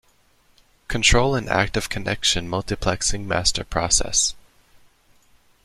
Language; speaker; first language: English; native; English